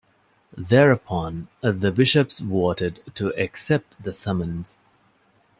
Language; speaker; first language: English; non-native, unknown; Divehi